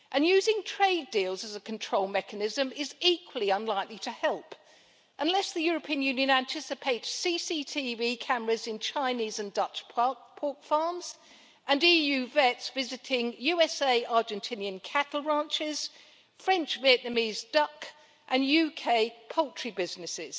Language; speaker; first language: English; native; English